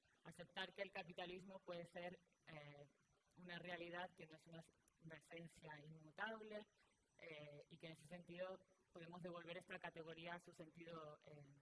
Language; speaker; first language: Spanish; native; Spanish